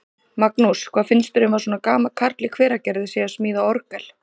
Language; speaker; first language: Icelandic; native; Icelandic